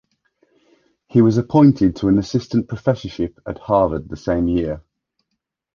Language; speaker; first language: English; native; English